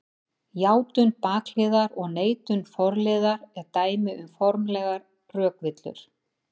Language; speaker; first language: Icelandic; native; Icelandic